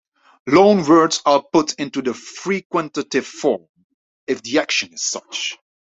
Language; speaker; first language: English; non-native, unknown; Dutch